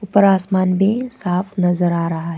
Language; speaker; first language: Hindi; non-native, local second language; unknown